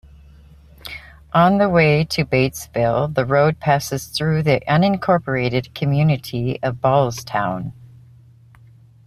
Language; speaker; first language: English; native; English